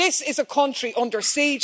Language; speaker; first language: English; native; English